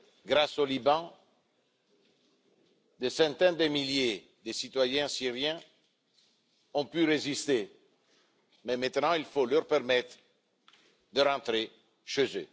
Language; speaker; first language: French; non-native, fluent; Italian